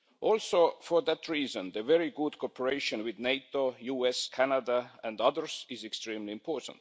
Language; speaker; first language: English; non-native, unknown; Estonian